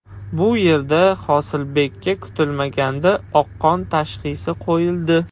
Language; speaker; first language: Uzbek; non-native, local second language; Russian